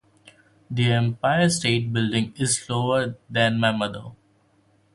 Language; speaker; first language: English; non-native, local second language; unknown